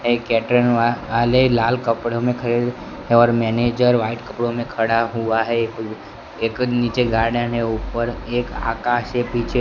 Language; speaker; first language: Hindi; non-native, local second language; Gujarati